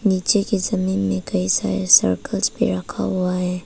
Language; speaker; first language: Hindi; early bilingual, other home language; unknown